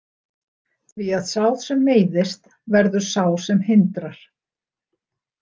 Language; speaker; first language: Icelandic; native; Icelandic